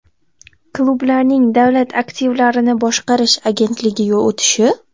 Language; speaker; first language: Uzbek; native; Uzbek